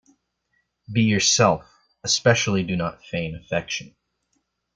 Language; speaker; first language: English; native; English